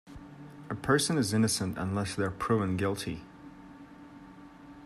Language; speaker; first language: English; native; English